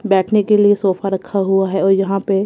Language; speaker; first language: Hindi; non-native, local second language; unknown